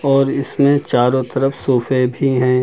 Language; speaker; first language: Hindi; native; Hindi